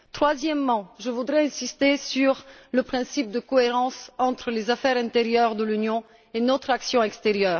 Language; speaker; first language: French; non-native, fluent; Bulgarian